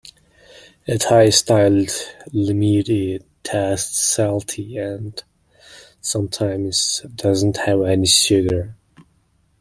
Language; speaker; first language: English; non-native, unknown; Mongolian